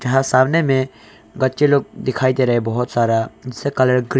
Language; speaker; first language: Hindi; early bilingual, other home language; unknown